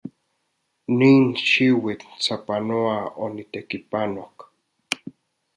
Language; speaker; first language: Central Puebla Nahuatl; non-native, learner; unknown